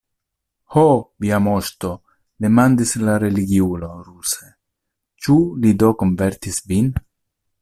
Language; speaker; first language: Esperanto; non-native, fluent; Italian